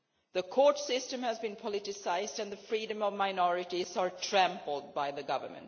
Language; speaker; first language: English; non-native, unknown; Swedish